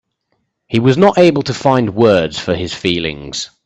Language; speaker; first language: English; native; English